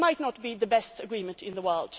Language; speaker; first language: English; non-native, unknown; Swedish